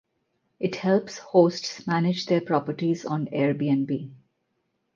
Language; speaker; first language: English; non-native, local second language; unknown